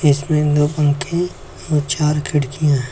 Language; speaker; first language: Hindi; native; Hindi